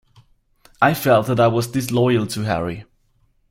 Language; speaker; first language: English; non-native, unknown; German